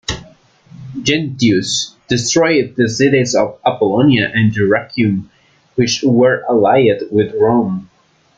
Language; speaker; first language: English; non-native, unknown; Spanish